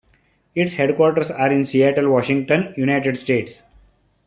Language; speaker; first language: English; non-native, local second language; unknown